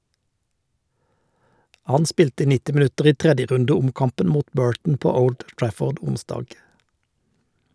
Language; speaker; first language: Norwegian; native; Norwegian